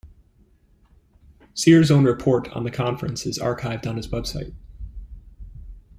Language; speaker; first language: English; native; English